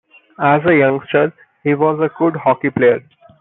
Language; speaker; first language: English; non-native, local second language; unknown